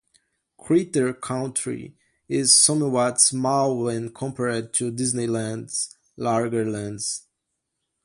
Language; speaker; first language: English; non-native, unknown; Portuguese